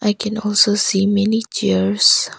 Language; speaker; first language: English; non-native, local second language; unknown